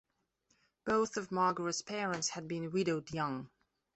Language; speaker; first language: English; non-native, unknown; Belarusian